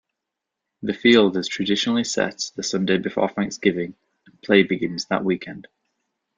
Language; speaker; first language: English; native; English